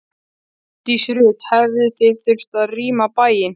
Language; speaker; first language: Icelandic; native; Icelandic